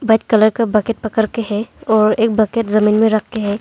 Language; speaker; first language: Hindi; non-native, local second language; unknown